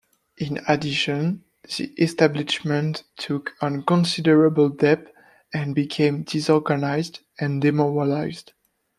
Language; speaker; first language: English; non-native, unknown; French